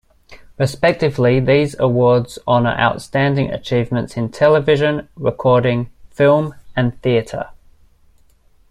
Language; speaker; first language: English; native; English